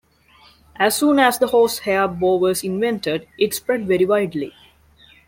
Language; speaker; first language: English; non-native, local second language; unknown